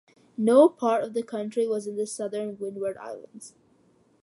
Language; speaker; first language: English; early bilingual, other home language; Malayalam